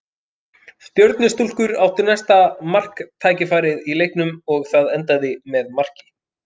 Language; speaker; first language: Icelandic; native; Icelandic